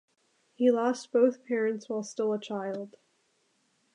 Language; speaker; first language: English; native; English